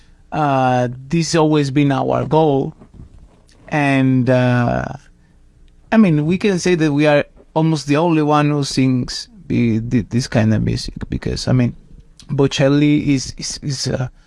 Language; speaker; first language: English; non-native, fluent; Italian